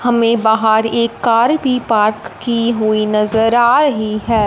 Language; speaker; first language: Hindi; non-native, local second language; Punjabi